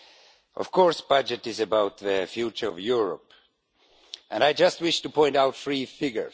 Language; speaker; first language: English; non-native, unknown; Estonian